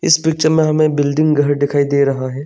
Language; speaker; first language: Hindi; non-native, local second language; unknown